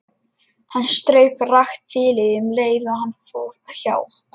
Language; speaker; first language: Icelandic; non-native, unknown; Lithuanian